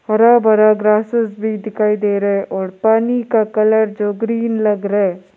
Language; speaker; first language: Hindi; non-native, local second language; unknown